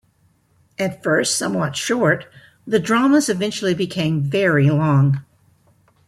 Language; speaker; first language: English; native; English